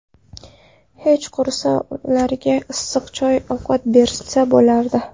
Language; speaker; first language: Uzbek; non-native, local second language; Kara-Kalpak